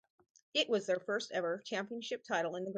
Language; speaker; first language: English; native; English